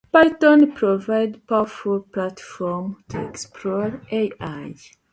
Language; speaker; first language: English; native; English